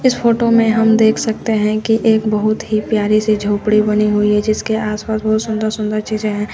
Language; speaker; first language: Hindi; native; Hindi